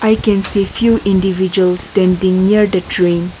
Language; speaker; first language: English; non-native, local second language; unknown